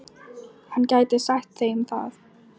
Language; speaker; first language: Icelandic; non-native, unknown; Polish